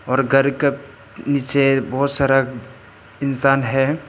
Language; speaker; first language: Hindi; non-native, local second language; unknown